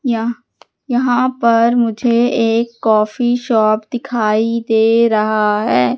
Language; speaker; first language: Hindi; native; Hindi